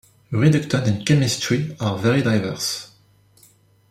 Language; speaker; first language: English; non-native, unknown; French